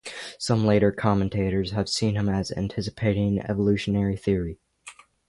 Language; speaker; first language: English; native; English